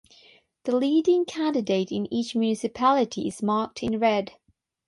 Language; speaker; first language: English; non-native, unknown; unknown